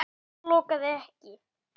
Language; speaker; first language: Icelandic; native; Icelandic